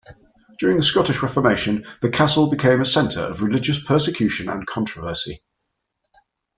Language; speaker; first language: English; native; English